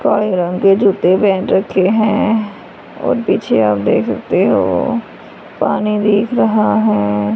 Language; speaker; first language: Hindi; native; Hindi